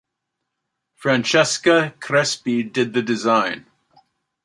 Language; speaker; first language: English; native; English